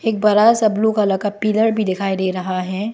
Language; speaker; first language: Hindi; non-native, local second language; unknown